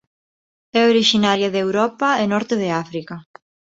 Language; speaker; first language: Galician; non-native, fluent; Spanish